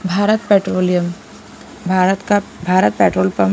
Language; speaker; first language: Hindi; non-native, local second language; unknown